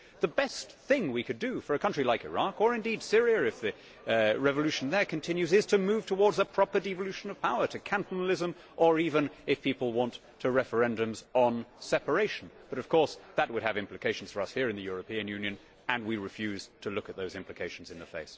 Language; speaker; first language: English; native; English